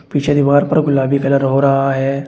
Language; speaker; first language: Hindi; native; Hindi